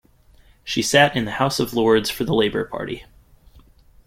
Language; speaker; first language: English; native; English